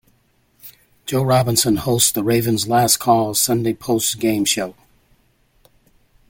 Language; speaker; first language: English; native; English